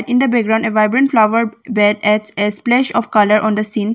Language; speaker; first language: English; non-native, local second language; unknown